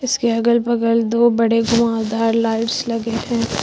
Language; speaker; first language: Hindi; native; Hindi